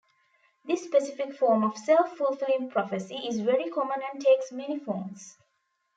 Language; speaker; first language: English; non-native, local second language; Tamil